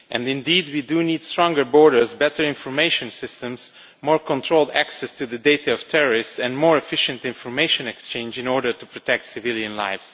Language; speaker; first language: English; non-native, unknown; Romanian